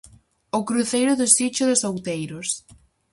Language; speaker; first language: Galician; native; Galician